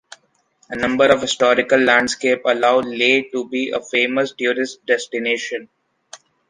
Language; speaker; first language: English; non-native, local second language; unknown